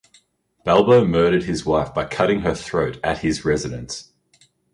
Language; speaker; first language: English; native; English